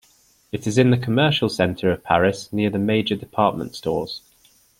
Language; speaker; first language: English; native; English